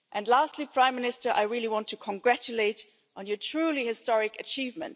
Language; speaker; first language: English; non-native, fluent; German